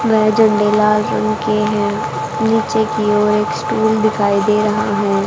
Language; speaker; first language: Hindi; native; Hindi